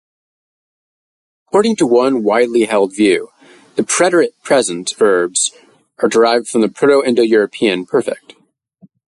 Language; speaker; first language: English; native; English